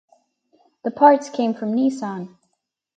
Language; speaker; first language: English; native; English